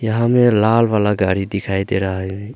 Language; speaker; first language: Hindi; early bilingual, other home language; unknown